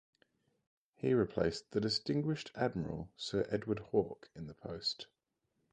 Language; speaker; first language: English; native; English